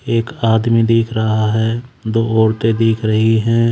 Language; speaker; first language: Hindi; native; Hindi